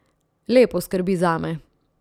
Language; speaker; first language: Slovenian; native; Slovenian